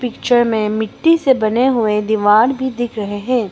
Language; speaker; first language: Hindi; non-native, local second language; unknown